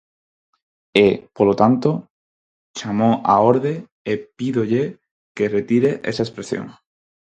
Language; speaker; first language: Galician; non-native, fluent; Spanish